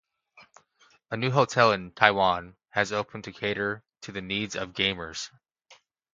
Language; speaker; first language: English; native; English